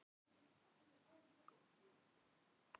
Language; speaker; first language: Icelandic; non-native, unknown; Filipino